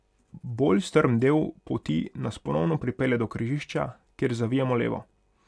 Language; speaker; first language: Slovenian; non-native, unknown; Hungarian